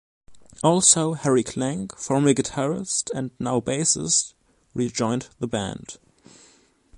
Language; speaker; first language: English; non-native, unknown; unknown